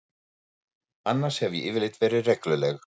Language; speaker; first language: Icelandic; non-native, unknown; German